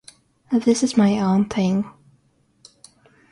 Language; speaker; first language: English; non-native, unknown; Russian